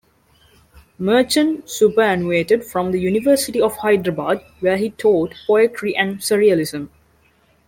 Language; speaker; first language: English; non-native, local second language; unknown